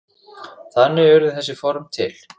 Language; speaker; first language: Icelandic; native; Icelandic